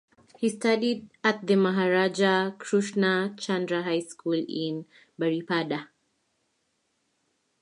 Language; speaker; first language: English; non-native, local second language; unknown